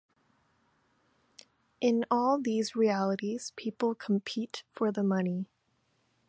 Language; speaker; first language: English; non-native, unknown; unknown